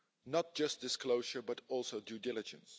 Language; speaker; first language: English; non-native, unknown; Dutch